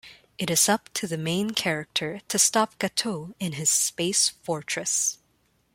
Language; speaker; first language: English; non-native, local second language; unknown